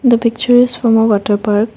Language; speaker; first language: English; non-native, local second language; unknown